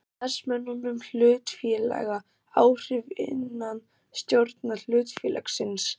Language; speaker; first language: Icelandic; non-native, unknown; German